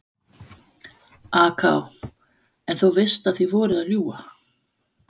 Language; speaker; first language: Icelandic; non-native, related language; Danish